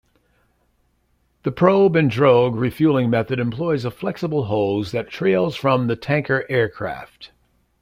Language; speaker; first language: English; native; English